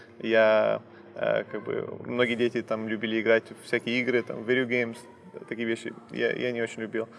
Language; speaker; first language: Russian; early bilingual, heritage; Russian